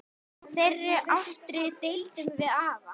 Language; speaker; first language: Icelandic; native; Icelandic